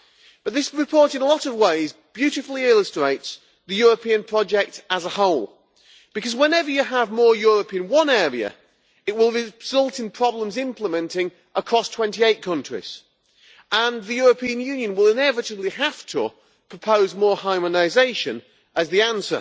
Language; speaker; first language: English; native; English